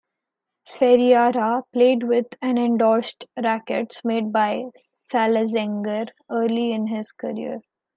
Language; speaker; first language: English; non-native, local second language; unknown